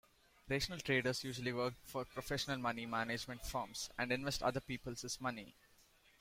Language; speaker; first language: English; non-native, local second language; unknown